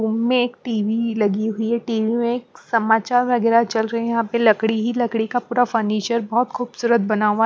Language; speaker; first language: Hindi; non-native, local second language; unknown